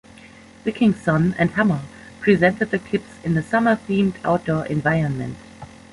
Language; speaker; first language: English; non-native, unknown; German